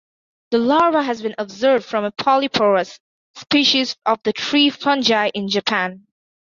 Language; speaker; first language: English; non-native, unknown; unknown